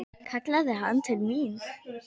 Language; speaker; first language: Icelandic; native; Icelandic